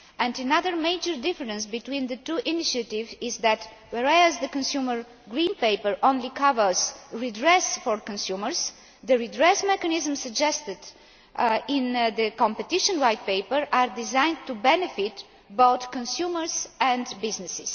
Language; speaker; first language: English; non-native, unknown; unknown